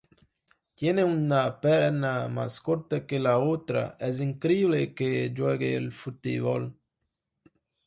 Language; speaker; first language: Spanish; non-native, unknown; Portuguese